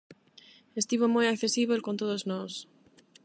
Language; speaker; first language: Galician; non-native, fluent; Spanish